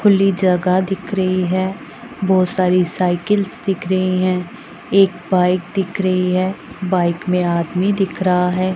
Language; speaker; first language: Hindi; non-native, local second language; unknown